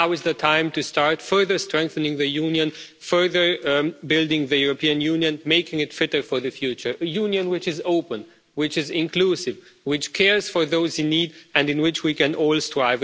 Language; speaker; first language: English; non-native, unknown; Romanian